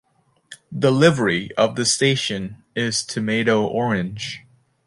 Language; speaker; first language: English; native; English